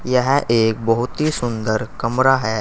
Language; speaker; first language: Hindi; native; Hindi